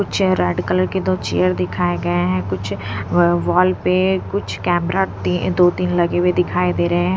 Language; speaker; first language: Hindi; non-native, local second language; Punjabi